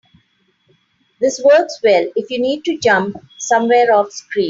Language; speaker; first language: English; non-native, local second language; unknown